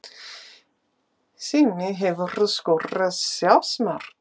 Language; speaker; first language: Icelandic; non-native, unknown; English